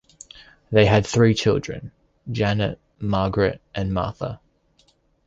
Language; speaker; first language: English; native; English